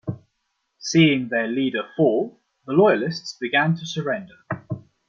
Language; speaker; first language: English; non-native, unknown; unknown